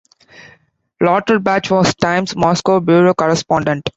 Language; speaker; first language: English; non-native, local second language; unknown